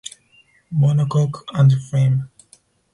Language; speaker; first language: English; non-native, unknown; Spanish